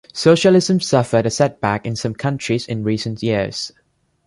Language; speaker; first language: English; non-native, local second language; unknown